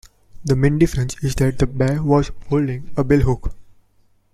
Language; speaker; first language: English; non-native, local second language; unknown